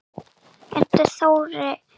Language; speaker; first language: Icelandic; non-native, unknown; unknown